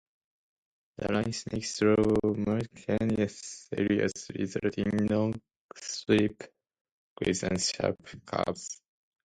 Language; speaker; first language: English; non-native, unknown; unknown